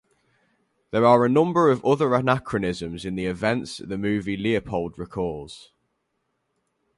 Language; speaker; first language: English; native; English